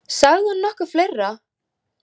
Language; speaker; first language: Icelandic; native; Icelandic